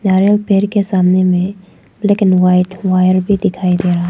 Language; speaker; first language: Hindi; non-native, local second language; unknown